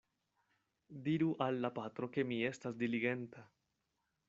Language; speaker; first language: Esperanto; non-native, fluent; Spanish